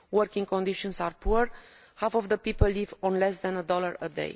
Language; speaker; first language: English; non-native, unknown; Romanian